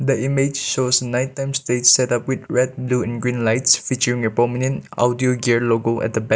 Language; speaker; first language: English; non-native, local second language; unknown